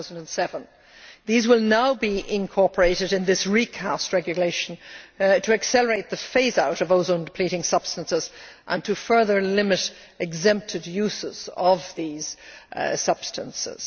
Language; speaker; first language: English; native; English